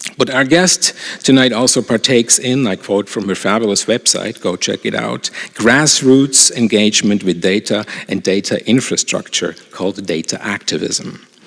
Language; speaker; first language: English; non-native, fluent; German